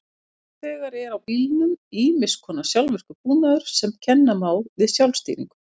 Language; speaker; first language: Icelandic; native; Icelandic